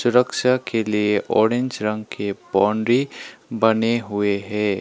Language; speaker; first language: Hindi; non-native, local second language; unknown